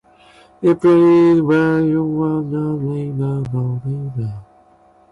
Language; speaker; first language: English; non-native, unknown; Japanese